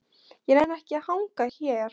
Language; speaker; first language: Icelandic; non-native, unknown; Polish